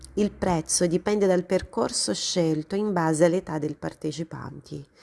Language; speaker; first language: Italian; non-native, fluent; Portuguese